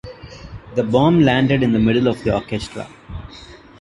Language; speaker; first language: English; non-native, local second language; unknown